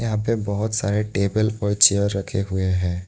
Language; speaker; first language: Hindi; non-native, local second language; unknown